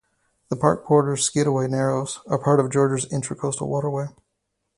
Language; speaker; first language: English; native; English